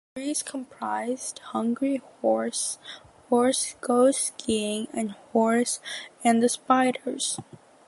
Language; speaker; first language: English; native; English